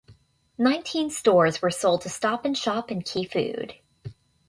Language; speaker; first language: English; native; English